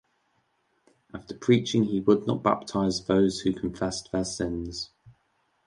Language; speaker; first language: English; native; English